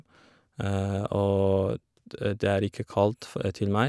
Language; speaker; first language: Norwegian; non-native, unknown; Kurdish